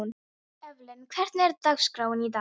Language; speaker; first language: Icelandic; non-native, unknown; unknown